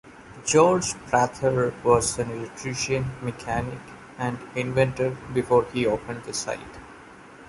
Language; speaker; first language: English; non-native, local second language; Malayalam